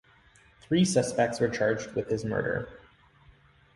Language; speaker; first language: English; native; English